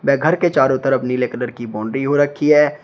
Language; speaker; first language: Hindi; native; Hindi